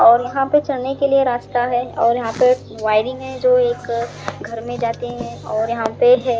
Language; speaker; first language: Hindi; non-native, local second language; Punjabi